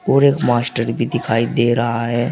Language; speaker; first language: Hindi; native; Hindi